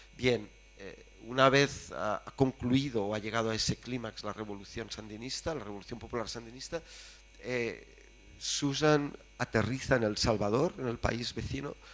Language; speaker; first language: Spanish; native; Spanish